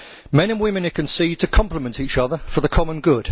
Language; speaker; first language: English; native; English